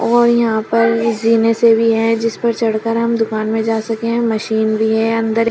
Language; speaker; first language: Hindi; native; Hindi